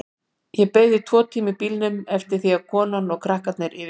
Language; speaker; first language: Icelandic; native; Icelandic